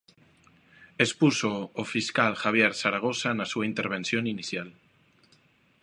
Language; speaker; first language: Galician; non-native, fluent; Spanish